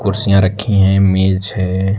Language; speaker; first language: Hindi; native; Hindi